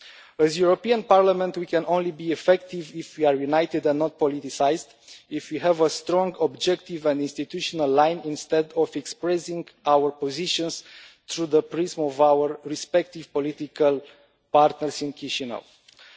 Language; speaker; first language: English; non-native, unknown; Romanian